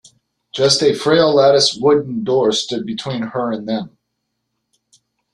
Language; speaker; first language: English; native; English